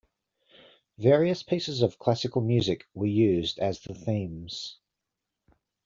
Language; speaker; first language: English; native; English